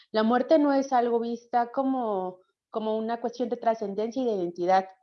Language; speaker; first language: Spanish; native; Spanish